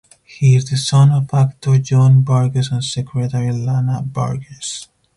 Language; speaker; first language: English; non-native, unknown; Spanish